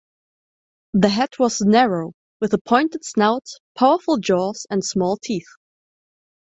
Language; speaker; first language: English; non-native, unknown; German